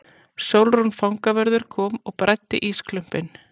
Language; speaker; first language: Icelandic; native; Icelandic